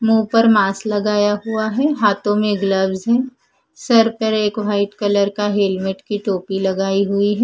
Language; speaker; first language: Hindi; non-native, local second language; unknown